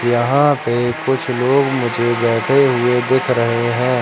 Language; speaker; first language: Hindi; native; Hindi